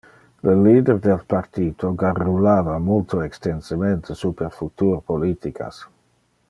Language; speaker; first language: Interlingua; non-native, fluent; Dutch